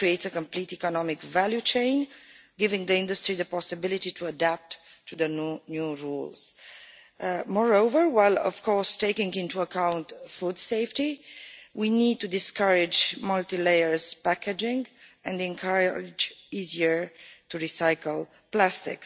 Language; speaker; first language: English; non-native, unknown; Romanian